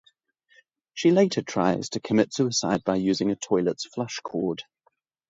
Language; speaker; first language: English; native; English